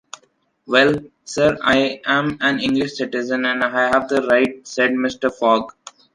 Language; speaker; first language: English; non-native, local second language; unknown